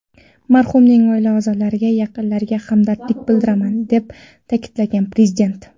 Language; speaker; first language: Uzbek; non-native, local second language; Kara-Kalpak